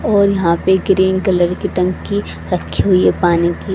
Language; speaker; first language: Hindi; native; Hindi